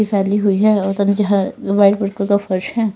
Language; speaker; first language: Hindi; non-native, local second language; Punjabi